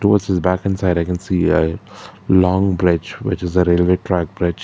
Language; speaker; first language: English; non-native, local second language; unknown